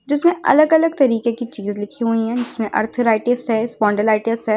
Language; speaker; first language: Hindi; native; Hindi